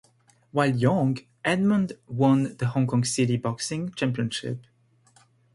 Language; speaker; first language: English; non-native, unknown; French